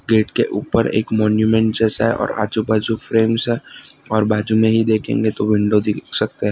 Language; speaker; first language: Hindi; non-native, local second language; Gujarati